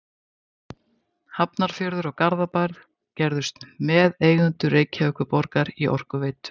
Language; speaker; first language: Icelandic; native; Icelandic